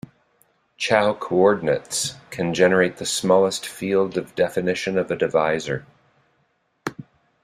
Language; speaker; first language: English; native; English